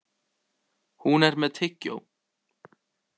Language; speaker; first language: Icelandic; native; Icelandic